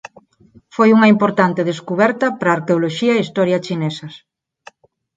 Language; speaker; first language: Galician; non-native, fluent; Spanish